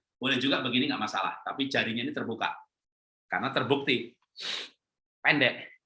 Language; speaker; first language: Indonesian; non-native, local second language; Javanese